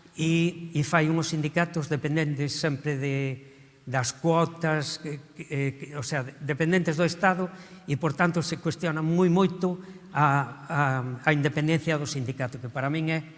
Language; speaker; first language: Galician; early bilingual, other home language; Spanish